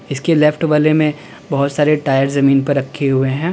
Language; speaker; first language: Hindi; native; Hindi